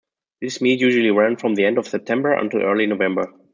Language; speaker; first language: English; non-native, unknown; German